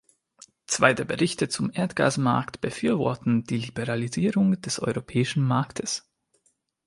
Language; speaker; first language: German; non-native, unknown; Hungarian